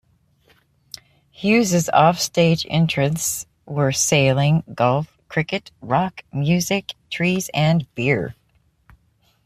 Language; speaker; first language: English; native; English